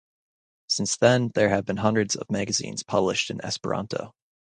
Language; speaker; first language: English; native; English